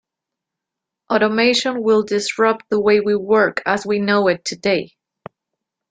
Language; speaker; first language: English; non-native, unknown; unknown